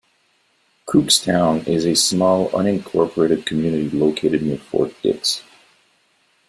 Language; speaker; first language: English; native; English